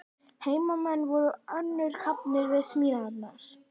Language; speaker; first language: Icelandic; native; Icelandic